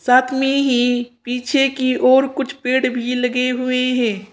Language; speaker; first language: Hindi; native; Hindi